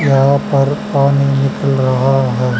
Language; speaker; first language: Hindi; native; Hindi